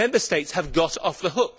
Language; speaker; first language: English; native; English